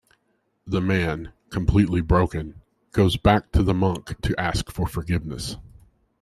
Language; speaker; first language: English; native; English